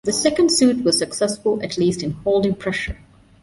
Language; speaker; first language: English; non-native, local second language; Divehi